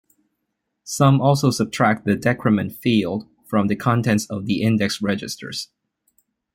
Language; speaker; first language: English; non-native, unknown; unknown